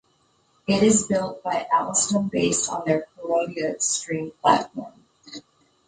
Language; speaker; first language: English; native; English